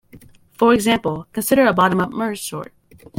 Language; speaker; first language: English; native; English